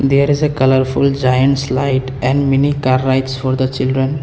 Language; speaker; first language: English; non-native, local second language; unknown